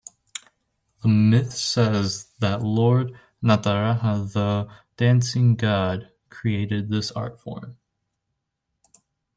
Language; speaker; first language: English; native; English